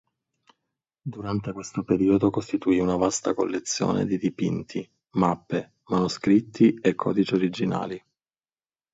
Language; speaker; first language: Italian; native; Italian